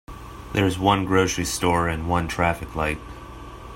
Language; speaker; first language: English; native; English